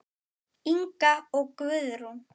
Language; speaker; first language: Icelandic; native; Icelandic